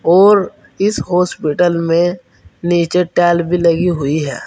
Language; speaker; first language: Hindi; native; Hindi